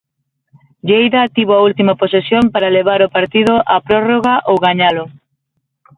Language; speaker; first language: Galician; non-native, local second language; Spanish